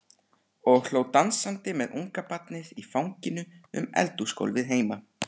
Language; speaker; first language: Icelandic; native; Icelandic